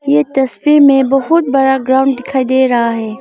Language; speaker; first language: Hindi; non-native, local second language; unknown